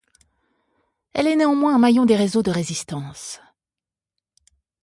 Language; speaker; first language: French; native; French